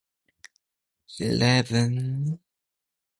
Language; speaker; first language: English; non-native, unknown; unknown